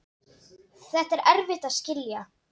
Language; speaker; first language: Icelandic; non-native, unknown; Dutch